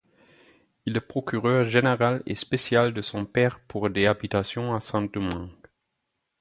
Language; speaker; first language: French; non-native, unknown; German